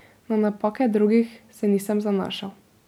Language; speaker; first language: Slovenian; native; Slovenian